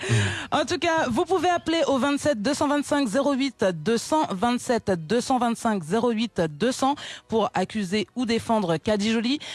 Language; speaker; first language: French; non-native, local second language; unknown